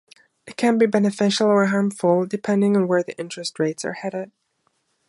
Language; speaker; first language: English; non-native, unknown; German